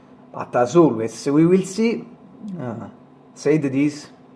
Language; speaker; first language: English; non-native, fluent; Italian